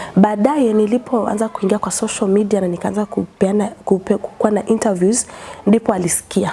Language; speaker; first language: Swahili; non-native, local second language; Kamba